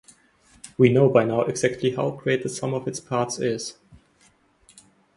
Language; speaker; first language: English; non-native, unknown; German